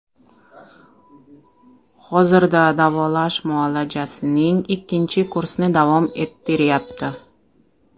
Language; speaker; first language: Uzbek; non-native, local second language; Russian